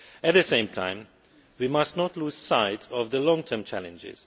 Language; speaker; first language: English; non-native, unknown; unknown